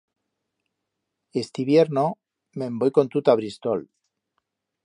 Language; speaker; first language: Aragonese; native; Aragonese